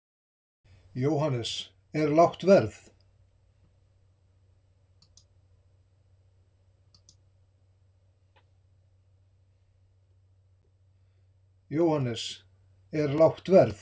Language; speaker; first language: Icelandic; native; Icelandic